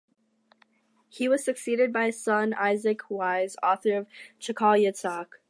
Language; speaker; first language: English; native; English